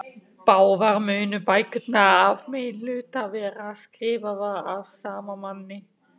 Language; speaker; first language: Icelandic; non-native, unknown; German